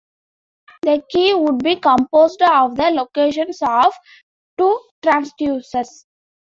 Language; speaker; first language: English; non-native, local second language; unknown